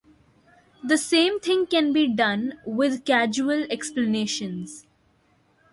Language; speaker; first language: English; non-native, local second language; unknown